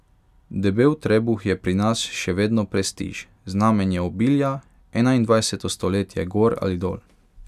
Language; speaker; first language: Slovenian; non-native, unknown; Hungarian